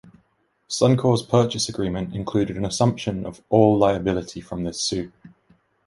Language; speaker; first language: English; native; English